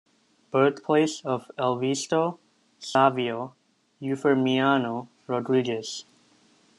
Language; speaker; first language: English; native; English